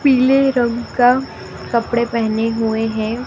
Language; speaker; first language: Hindi; native; Hindi